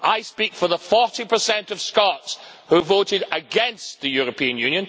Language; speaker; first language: English; native; English